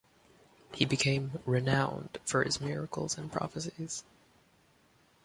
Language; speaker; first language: English; native; English